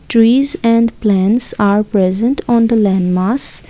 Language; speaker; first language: English; non-native, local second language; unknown